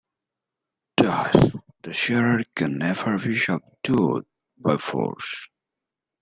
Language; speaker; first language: English; native; English